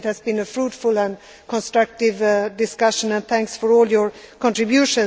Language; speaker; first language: English; non-native, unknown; Swedish